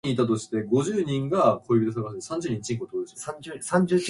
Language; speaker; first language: English; non-native, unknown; Japanese